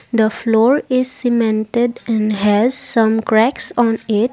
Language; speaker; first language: English; non-native, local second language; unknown